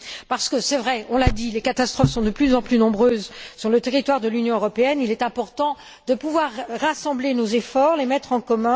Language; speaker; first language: French; native; French